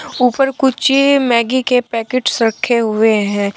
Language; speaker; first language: Hindi; native; Hindi